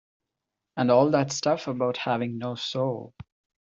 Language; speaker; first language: English; non-native, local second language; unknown